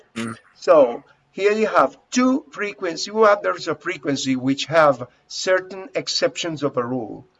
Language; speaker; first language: English; non-native, fluent; Spanish